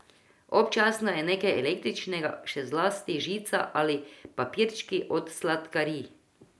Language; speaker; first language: Slovenian; non-native, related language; Croatian